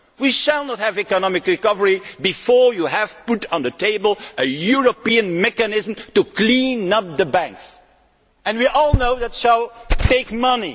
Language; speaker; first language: English; non-native, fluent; Dutch